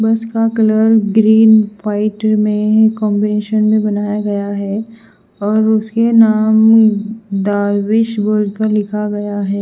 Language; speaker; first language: Hindi; non-native, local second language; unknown